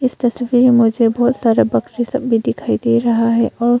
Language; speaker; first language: Hindi; early bilingual, other home language; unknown